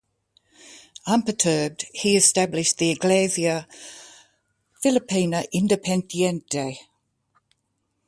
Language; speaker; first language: English; native; English